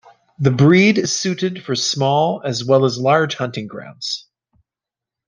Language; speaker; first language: English; native; English